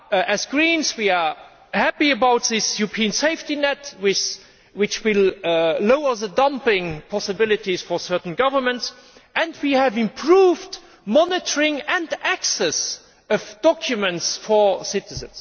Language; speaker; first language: English; non-native, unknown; German